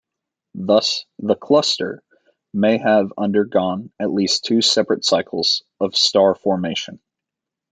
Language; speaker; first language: English; native; English